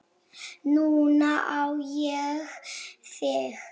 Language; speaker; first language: Icelandic; non-native, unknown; Polish